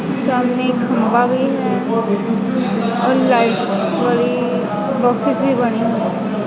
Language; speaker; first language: Hindi; non-native, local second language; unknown